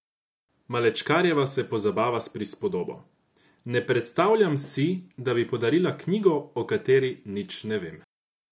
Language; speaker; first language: Slovenian; non-native, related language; Croatian